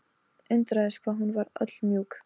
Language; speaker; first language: Icelandic; non-native, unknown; Polish